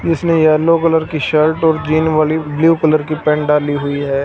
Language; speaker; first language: Hindi; non-native, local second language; Punjabi